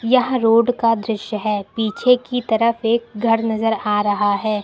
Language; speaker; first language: Hindi; native; Hindi